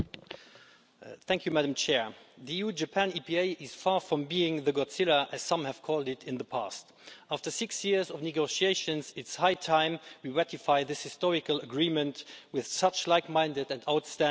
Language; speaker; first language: English; non-native, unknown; Luxembourgish